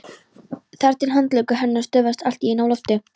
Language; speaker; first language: Icelandic; non-native, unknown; Polish